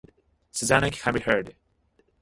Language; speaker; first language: English; non-native, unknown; Japanese